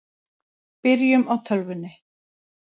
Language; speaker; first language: Icelandic; native; Icelandic